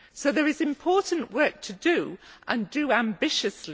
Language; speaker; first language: English; native; English